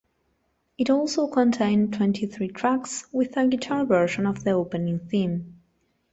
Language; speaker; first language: English; non-native, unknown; Spanish